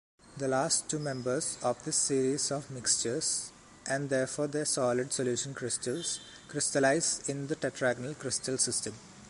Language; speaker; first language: English; non-native, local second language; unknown